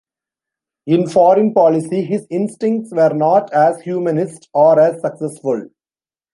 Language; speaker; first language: English; non-native, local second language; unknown